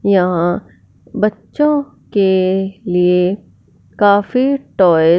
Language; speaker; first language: Hindi; non-native, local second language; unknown